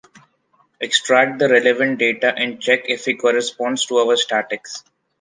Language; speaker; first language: English; non-native, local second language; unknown